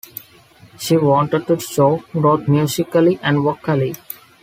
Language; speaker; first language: English; non-native, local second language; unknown